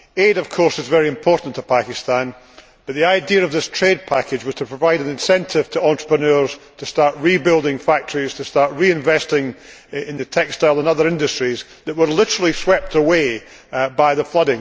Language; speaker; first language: English; native; English